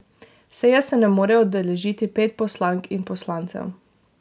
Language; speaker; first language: Slovenian; native; Slovenian